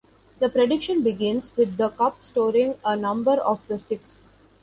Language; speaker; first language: English; non-native, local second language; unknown